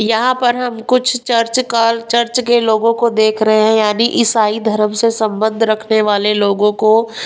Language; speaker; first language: Hindi; non-native, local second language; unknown